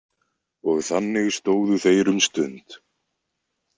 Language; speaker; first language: Icelandic; native; Icelandic